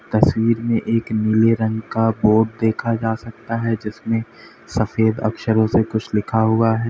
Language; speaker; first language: Hindi; native; Hindi